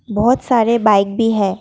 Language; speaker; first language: Hindi; non-native, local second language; Assamese